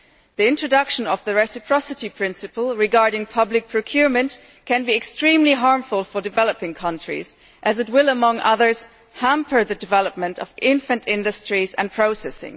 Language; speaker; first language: English; non-native, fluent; German